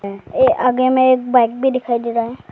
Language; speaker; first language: Hindi; non-native, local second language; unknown